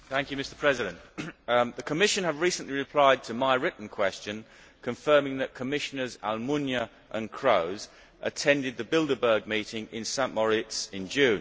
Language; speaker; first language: English; native; English